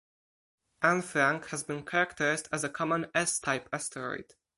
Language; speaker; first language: English; non-native, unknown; Polish